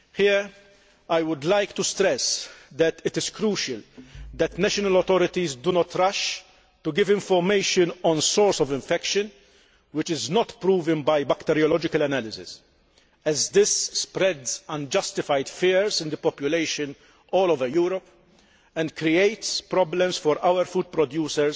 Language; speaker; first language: English; non-native, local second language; Maltese